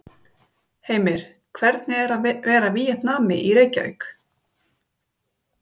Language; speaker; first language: Icelandic; native; Icelandic